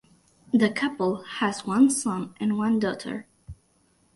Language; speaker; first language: English; non-native, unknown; Catalan